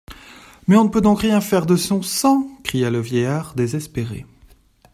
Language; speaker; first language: French; non-native, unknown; Chinese